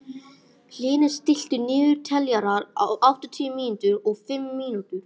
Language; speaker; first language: Icelandic; non-native, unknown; English